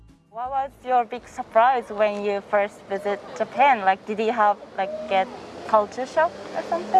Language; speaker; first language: English; non-native, fluent; Japanese